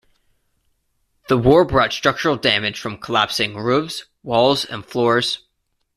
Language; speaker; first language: English; native; English